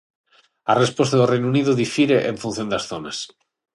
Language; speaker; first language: Galician; non-native, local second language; Spanish